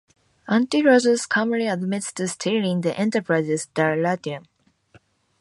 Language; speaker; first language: English; non-native, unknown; Japanese